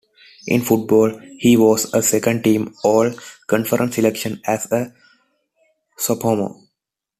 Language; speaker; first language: English; non-native, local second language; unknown